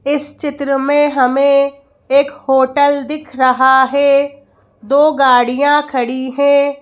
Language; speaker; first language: Hindi; native; Hindi